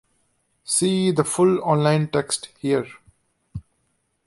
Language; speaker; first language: English; non-native, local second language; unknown